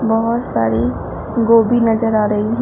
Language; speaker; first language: Hindi; native; Hindi